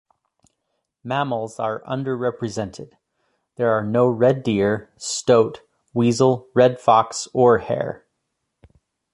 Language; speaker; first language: English; native; English